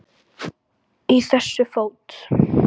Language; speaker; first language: Icelandic; native; Icelandic